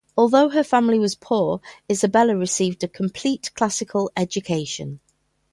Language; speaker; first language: English; native; English